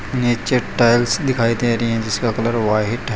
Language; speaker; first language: Hindi; non-native, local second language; Gujarati